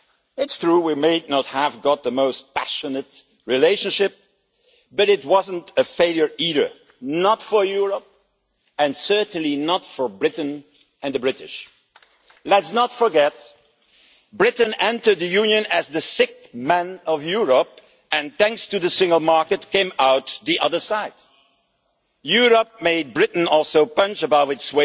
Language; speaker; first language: English; non-native, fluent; Dutch